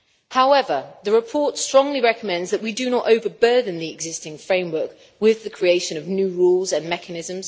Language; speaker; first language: English; native; English